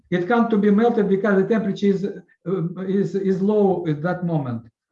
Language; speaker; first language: English; non-native, learner; Russian